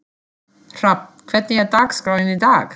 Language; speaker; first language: Icelandic; non-native, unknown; German